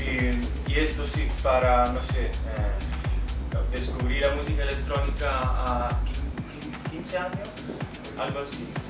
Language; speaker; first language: Spanish; non-native, related language; Italian